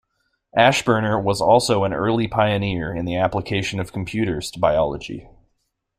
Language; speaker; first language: English; native; English